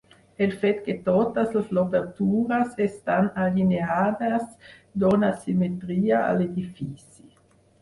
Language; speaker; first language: Catalan; non-native, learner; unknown